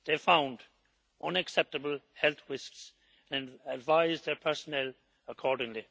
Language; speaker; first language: English; native; English